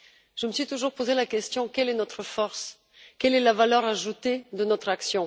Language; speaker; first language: French; non-native, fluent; Bulgarian